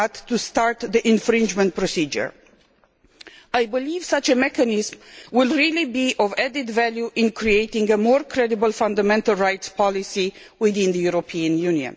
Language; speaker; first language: English; non-native, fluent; Romanian